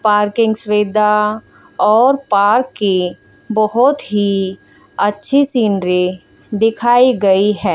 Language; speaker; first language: Hindi; native; Hindi